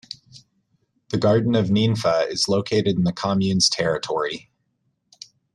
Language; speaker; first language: English; native; English